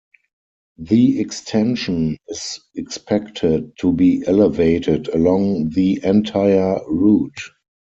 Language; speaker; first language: English; non-native, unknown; German